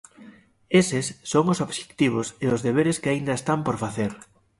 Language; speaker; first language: Galician; native; Galician